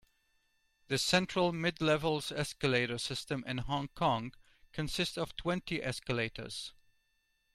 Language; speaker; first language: English; native; English